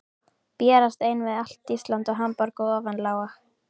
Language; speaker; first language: Icelandic; native; Icelandic